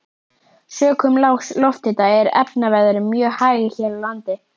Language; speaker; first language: Icelandic; native; Icelandic